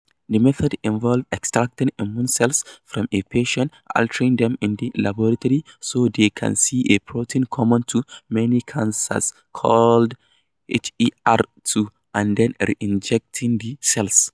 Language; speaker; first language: English; non-native, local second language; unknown